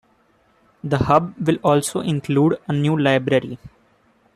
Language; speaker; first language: English; non-native, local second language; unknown